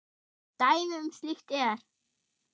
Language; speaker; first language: Icelandic; non-native, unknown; German